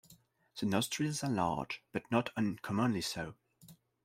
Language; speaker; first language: English; non-native, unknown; French